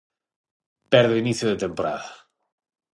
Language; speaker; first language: Galician; non-native, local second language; Spanish